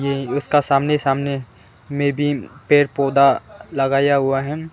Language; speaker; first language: Hindi; non-native, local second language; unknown